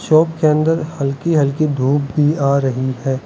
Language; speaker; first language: Hindi; non-native, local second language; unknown